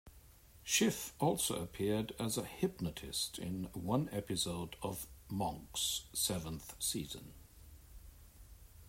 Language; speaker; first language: English; native; English